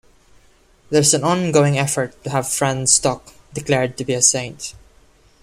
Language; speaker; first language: English; non-native, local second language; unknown